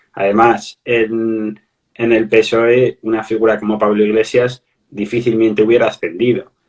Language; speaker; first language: Spanish; native; Spanish